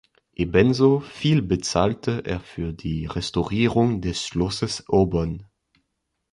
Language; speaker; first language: German; non-native, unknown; French